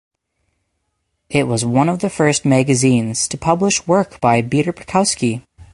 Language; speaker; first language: English; native; English